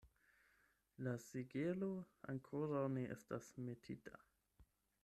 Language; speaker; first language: Esperanto; non-native, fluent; German